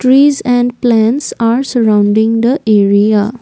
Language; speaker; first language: English; non-native, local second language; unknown